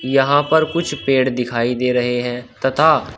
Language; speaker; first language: Hindi; native; Hindi